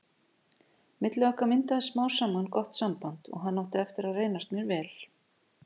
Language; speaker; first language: Icelandic; native; Icelandic